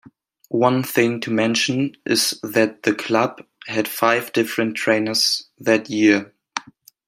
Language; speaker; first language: English; non-native, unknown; German